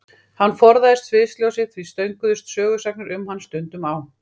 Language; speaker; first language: Icelandic; native; Icelandic